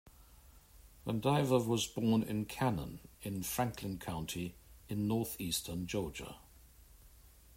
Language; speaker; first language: English; native; English